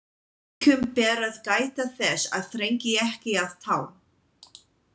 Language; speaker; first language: Icelandic; non-native, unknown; English